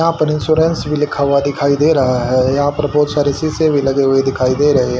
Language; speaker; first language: Hindi; native; Hindi